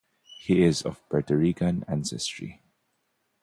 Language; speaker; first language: English; non-native, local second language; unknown